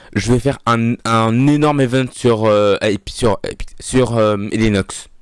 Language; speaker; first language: French; native; French